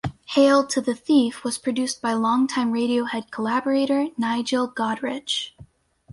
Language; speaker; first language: English; native; English